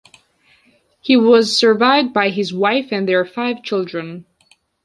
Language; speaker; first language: English; non-native, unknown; Georgian